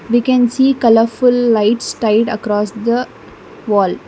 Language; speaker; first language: English; non-native, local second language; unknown